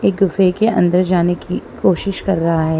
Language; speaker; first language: Hindi; non-native, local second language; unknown